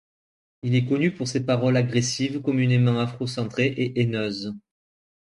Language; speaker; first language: French; native; French